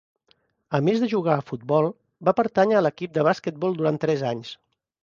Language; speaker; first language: Catalan; native; Catalan